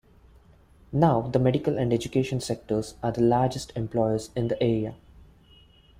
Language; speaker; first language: English; non-native, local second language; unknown